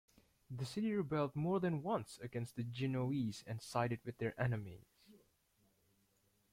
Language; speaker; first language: English; native; English